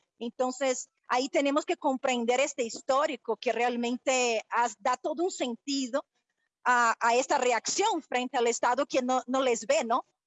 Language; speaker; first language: Spanish; non-native, related language; Portuguese